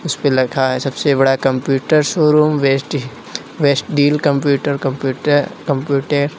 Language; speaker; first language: Hindi; native; Hindi